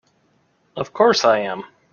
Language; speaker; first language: English; native; English